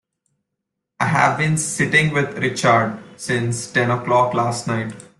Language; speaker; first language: English; non-native, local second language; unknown